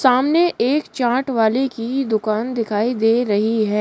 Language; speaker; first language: Hindi; native; Hindi